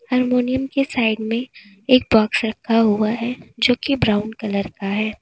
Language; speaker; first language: Hindi; native; Hindi